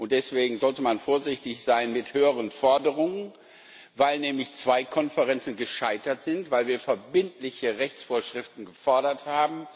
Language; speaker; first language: German; non-native, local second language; Luxembourgish